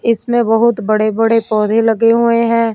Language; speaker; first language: Hindi; non-native, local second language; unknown